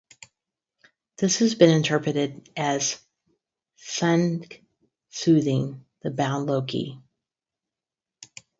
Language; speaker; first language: English; native; English